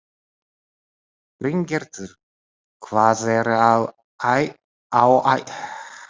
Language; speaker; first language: Icelandic; non-native, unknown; Japanese